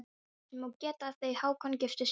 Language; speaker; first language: Icelandic; non-native, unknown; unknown